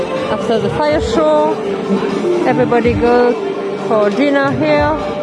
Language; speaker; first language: English; non-native, fluent; French